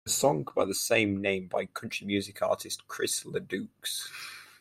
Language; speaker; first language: English; native; English